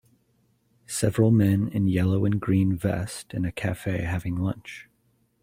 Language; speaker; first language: English; native; English